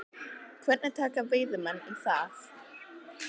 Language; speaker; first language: Icelandic; native; Icelandic